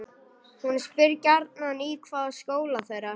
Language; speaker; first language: Icelandic; non-native, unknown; German